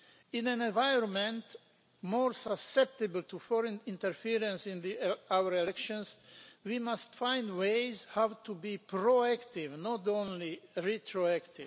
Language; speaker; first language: English; non-native, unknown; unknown